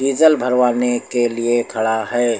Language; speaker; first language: Hindi; native; Hindi